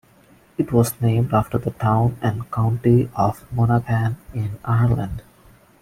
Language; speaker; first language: English; non-native, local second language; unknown